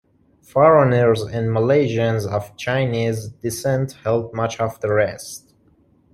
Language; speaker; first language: English; non-native, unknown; Persian